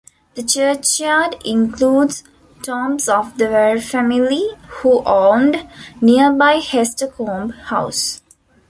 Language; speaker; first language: English; non-native, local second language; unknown